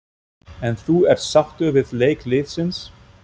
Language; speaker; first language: Icelandic; non-native, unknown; German